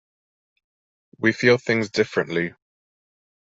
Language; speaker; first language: English; non-native, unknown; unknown